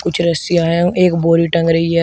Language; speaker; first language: Hindi; native; Hindi